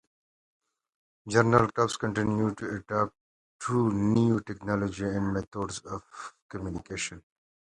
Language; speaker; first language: English; native; English